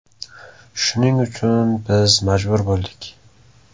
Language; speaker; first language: Uzbek; native; Uzbek